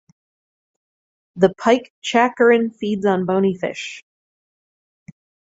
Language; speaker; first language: English; native; English